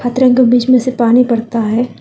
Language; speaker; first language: Hindi; non-native, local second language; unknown